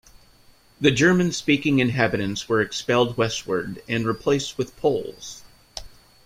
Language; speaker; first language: English; native; English